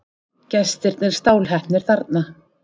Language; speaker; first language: Icelandic; native; Icelandic